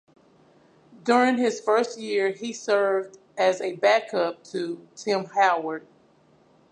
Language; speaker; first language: English; native; English